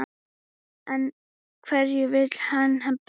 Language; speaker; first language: Icelandic; native; Icelandic